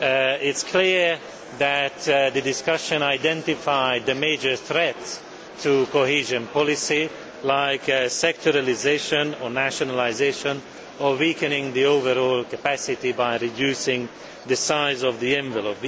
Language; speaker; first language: English; non-native, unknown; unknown